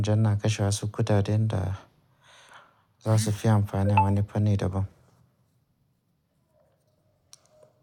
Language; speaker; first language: Hausa; native; Hausa